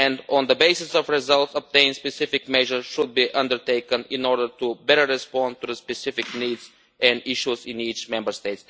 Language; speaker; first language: English; non-native, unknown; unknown